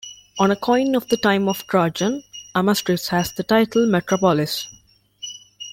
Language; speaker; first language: English; non-native, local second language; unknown